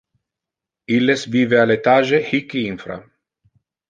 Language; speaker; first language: Interlingua; non-native, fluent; Italian